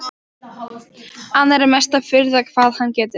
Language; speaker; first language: Icelandic; non-native, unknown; Polish